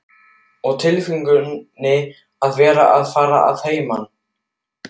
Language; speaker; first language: Icelandic; non-native, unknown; German